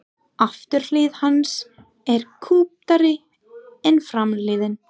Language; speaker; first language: Icelandic; non-native, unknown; English